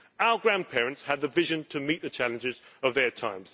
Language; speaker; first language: English; native; English